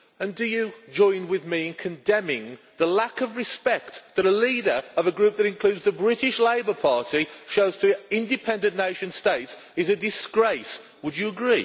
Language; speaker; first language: English; native; English